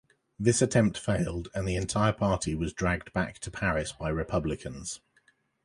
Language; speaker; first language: English; native; English